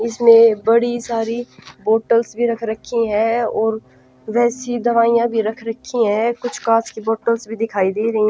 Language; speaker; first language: Hindi; non-native, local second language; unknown